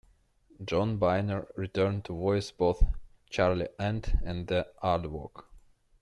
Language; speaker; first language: English; non-native, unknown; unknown